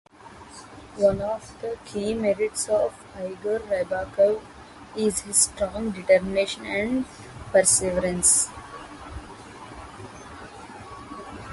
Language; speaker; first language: English; non-native, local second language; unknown